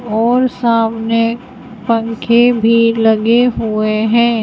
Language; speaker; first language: Hindi; native; Hindi